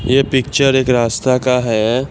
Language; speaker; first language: Hindi; non-native, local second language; Assamese